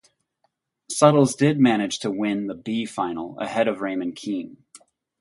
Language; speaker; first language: English; native; English